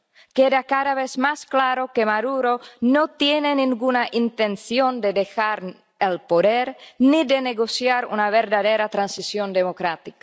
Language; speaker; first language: Spanish; non-native, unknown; Czech